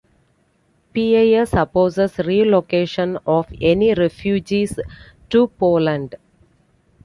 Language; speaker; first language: English; non-native, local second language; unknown